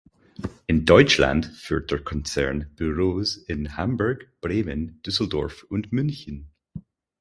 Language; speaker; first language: German; non-native, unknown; English